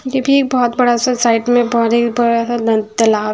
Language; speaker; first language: Hindi; non-native, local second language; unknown